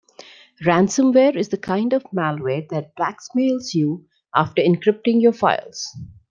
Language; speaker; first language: English; non-native, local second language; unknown